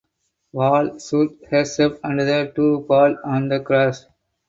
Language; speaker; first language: English; non-native, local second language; Tamil